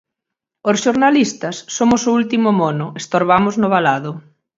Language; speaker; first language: Galician; native; Galician